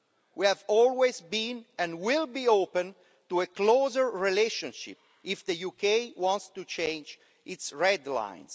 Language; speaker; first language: English; non-native, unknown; Italian